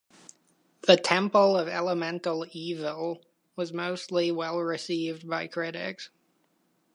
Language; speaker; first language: English; native; English